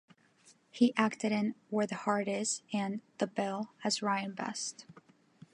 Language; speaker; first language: English; non-native, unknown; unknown